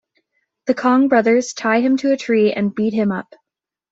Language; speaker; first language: English; native; English